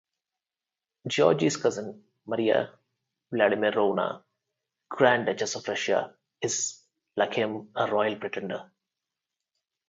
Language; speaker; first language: English; non-native, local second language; Telugu